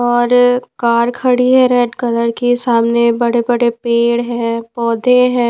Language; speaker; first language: Hindi; non-native, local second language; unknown